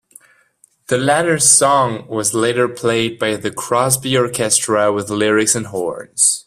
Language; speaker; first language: English; non-native, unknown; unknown